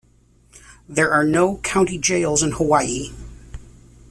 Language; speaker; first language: English; native; English